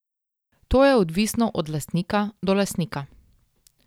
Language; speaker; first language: Slovenian; native; Slovenian